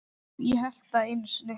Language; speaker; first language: Icelandic; non-native, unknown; English